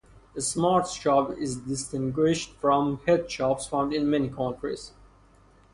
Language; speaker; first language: English; non-native, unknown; Persian